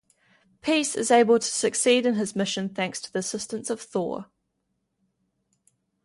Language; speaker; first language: English; native; English